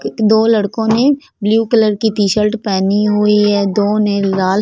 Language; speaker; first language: Hindi; non-native, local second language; Punjabi